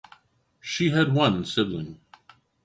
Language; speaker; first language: English; native; English